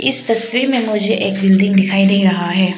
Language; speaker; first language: Hindi; non-native, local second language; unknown